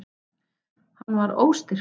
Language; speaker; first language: Icelandic; native; Icelandic